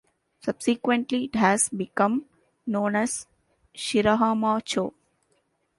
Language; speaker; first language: English; non-native, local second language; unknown